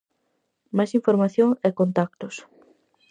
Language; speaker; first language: Galician; native; Galician